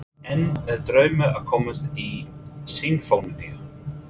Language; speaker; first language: Icelandic; non-native, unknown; English